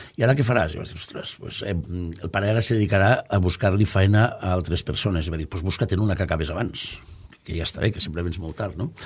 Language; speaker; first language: Catalan; native; Catalan